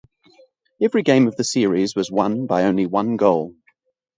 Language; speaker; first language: English; native; English